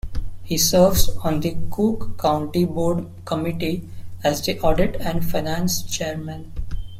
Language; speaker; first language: English; non-native, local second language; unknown